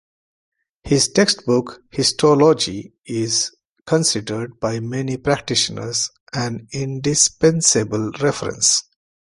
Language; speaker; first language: English; non-native, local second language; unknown